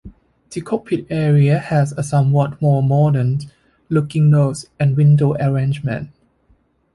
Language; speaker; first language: English; non-native, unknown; Thai